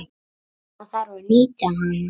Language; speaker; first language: Icelandic; native; Icelandic